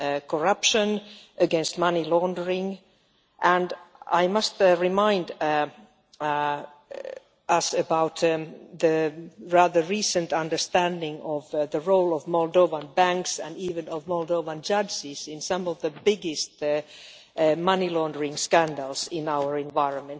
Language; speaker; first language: English; non-native, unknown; Finnish